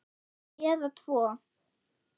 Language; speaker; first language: Icelandic; non-native, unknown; German